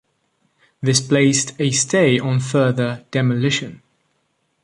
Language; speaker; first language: English; non-native, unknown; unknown